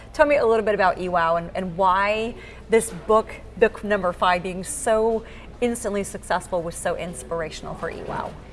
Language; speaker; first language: English; native; English